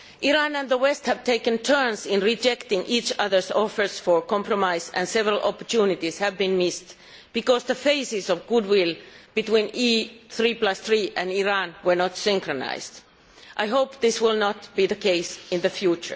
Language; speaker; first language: English; non-native, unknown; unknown